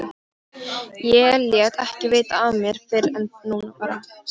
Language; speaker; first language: Icelandic; non-native, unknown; Polish